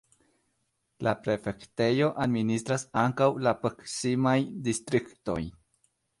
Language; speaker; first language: Esperanto; non-native, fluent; Spanish